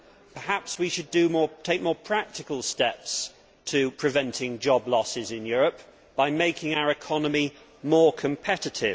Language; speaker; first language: English; native; English